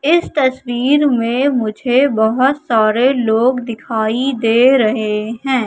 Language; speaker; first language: Hindi; native; Hindi